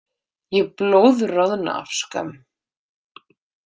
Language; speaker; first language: Icelandic; native; Icelandic